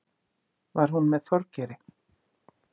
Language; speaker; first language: Icelandic; native; Icelandic